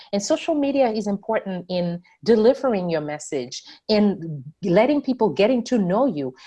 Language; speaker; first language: English; non-native, fluent; Haitian Creole